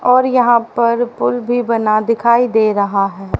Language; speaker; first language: Hindi; native; Hindi